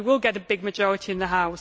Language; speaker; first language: English; native; English